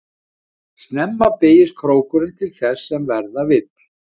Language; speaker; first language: Icelandic; native; Icelandic